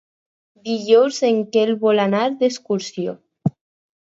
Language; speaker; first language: Catalan; non-native, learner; Spanish